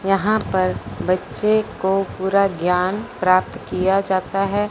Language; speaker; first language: Hindi; non-native, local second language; Punjabi